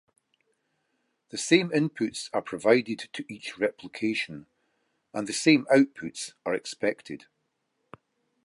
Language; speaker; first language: English; native; English